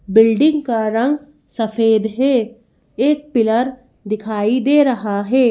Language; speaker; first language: Hindi; native; Hindi